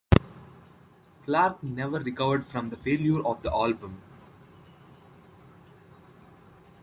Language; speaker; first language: English; non-native, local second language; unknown